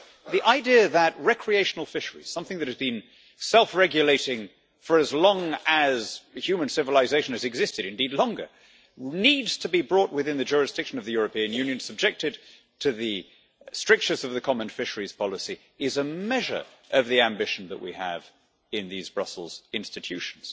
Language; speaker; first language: English; native; English